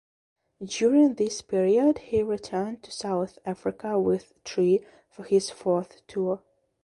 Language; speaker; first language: English; non-native, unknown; Belarusian